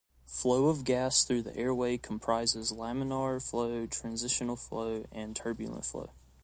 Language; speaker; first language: English; native; English